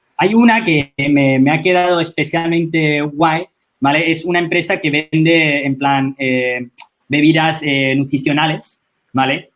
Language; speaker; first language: Spanish; non-native, fluent; Chinese